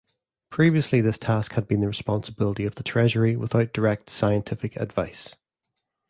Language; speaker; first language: English; native; English